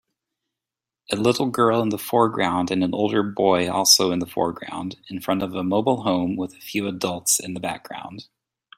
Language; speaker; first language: English; native; English